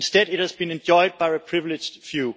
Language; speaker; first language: English; non-native, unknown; Danish